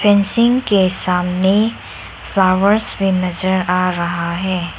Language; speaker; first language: Hindi; non-native, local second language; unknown